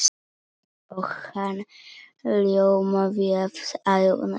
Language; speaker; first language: Icelandic; non-native, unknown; Polish